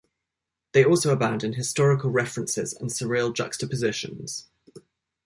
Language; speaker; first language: English; native; English